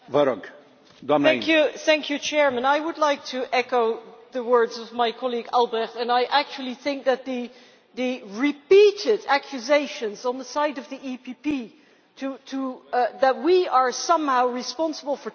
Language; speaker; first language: English; non-native, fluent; Dutch